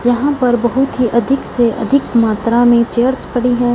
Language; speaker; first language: Hindi; non-native, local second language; Punjabi